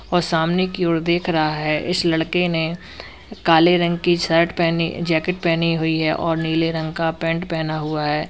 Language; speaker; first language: Hindi; native; Hindi